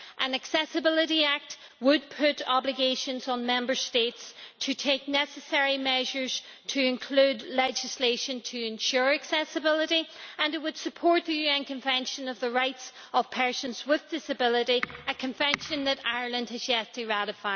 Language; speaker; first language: English; native; English